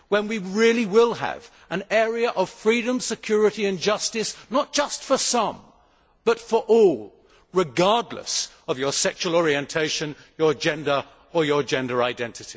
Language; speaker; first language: English; native; English